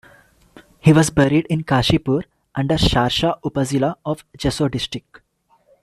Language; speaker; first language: English; non-native, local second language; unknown